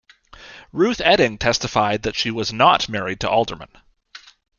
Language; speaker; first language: English; native; English